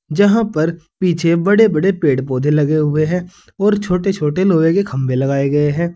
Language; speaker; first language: Hindi; native; Hindi